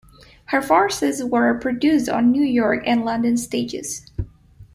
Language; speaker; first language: English; non-native, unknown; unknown